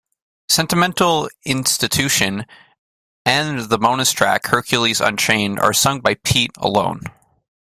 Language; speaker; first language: English; native; English